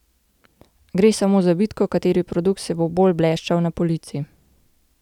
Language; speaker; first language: Slovenian; native; Slovenian